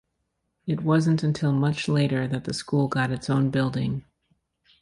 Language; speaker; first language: English; native; English